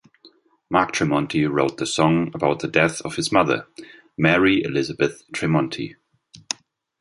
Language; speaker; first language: English; non-native, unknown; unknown